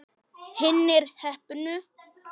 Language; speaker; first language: Icelandic; non-native, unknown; Polish